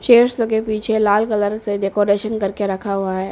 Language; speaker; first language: Hindi; non-native, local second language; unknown